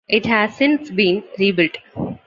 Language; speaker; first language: English; non-native, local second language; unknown